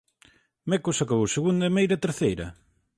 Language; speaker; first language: Galician; native; Galician